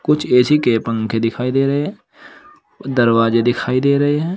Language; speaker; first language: Hindi; native; Hindi